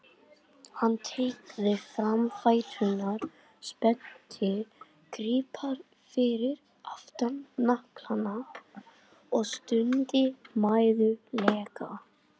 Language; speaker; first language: Icelandic; native; Icelandic